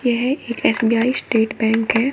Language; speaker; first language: Hindi; native; Hindi